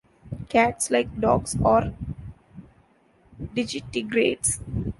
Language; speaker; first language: English; non-native, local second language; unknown